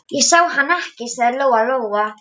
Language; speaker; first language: Icelandic; non-native, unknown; Polish